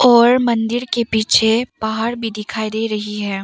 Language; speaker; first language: Hindi; non-native, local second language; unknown